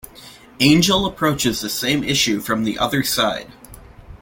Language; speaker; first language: English; native; English